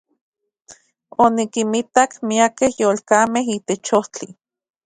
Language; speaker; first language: Central Puebla Nahuatl; native; Central Puebla Nahuatl